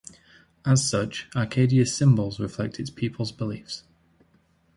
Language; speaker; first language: English; native; English